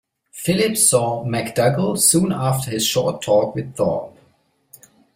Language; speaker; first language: English; non-native, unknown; German